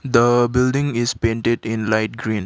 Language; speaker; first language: English; non-native, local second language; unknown